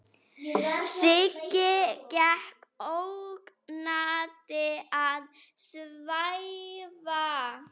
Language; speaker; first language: Icelandic; native; Icelandic